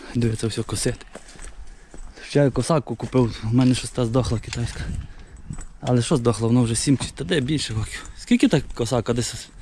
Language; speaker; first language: Ukrainian; native; Ukrainian